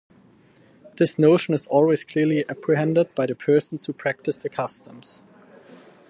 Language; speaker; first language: English; non-native, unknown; German